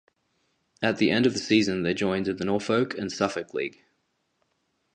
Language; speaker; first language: English; native; English